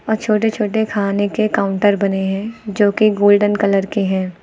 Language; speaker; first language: Hindi; native; Hindi